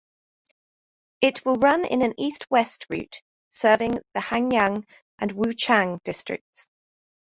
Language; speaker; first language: English; native; English